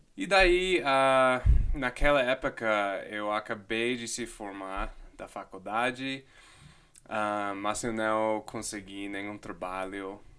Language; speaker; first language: Portuguese; non-native, fluent; English